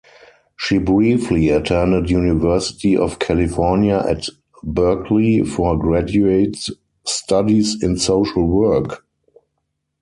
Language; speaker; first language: English; non-native, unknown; German